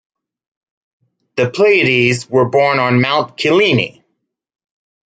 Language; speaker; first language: English; native; English